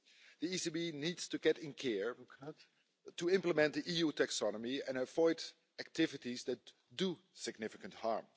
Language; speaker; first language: English; non-native, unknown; Dutch